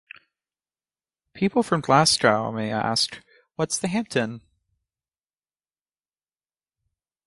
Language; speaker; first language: English; native; English